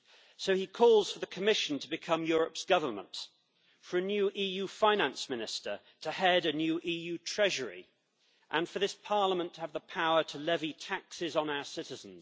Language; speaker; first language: English; native; English